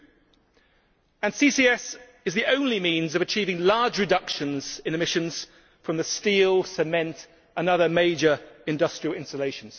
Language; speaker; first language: English; native; English